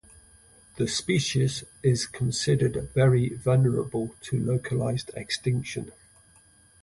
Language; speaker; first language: English; native; English